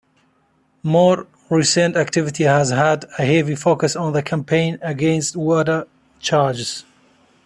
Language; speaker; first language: English; non-native, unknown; Central Kurdish